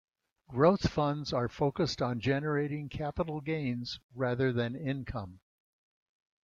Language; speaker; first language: English; native; English